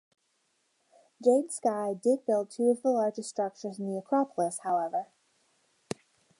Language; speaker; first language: English; native; English